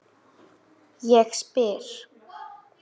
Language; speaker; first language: Icelandic; native; Icelandic